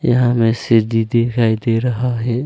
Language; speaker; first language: Hindi; early bilingual, other home language; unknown